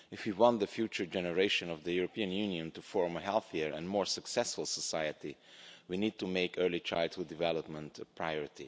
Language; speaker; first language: English; non-native, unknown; Romanian